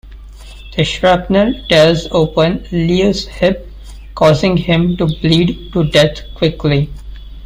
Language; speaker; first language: English; non-native, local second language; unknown